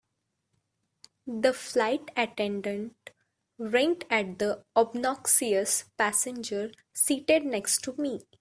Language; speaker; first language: English; non-native, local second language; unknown